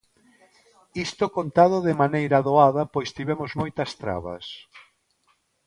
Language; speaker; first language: Galician; non-native, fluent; Spanish